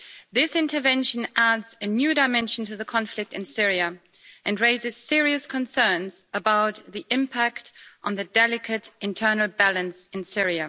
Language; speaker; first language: English; native; English